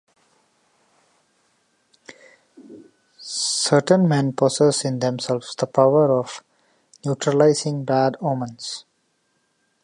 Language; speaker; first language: English; non-native, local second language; Hindi